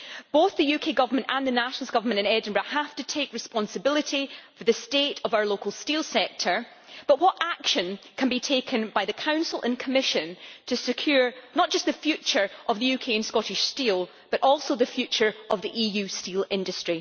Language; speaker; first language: English; native; English